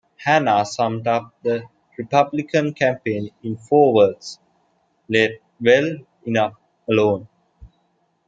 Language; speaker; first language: English; non-native, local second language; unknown